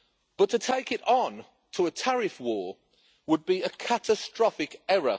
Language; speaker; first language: English; native; English